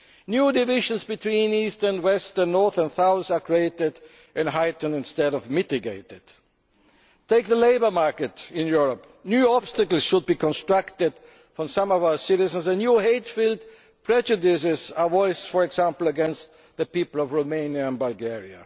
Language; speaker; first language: English; non-native, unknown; German